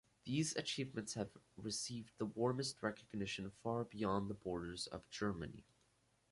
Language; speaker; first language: English; native; English